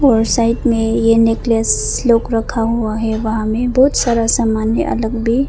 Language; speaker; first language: Hindi; early bilingual, other home language; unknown